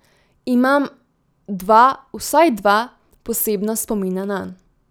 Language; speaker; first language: Slovenian; native; Slovenian